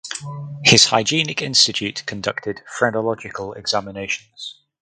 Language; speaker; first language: English; native; English